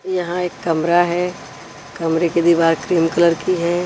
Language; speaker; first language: Hindi; non-native, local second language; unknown